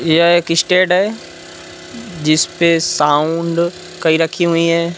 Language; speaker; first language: Hindi; native; Hindi